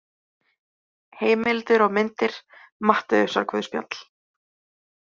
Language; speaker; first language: Icelandic; native; Icelandic